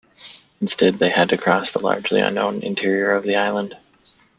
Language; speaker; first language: English; native; English